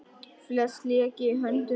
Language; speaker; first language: Icelandic; native; Icelandic